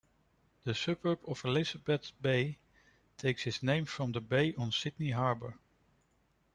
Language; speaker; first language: English; non-native, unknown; Dutch